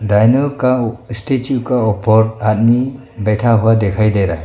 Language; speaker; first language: Hindi; non-native, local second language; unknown